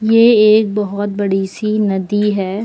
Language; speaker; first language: Hindi; native; Hindi